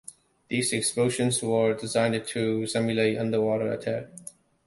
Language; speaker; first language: English; non-native, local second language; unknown